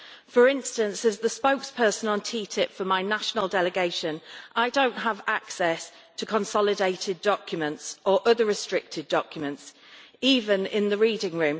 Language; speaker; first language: English; native; English